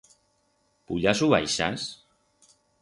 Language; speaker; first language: Aragonese; non-native, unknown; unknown